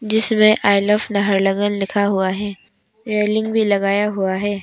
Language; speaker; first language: Hindi; non-native, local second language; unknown